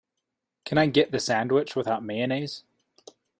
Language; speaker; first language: English; native; English